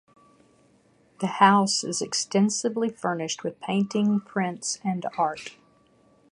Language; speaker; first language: English; native; English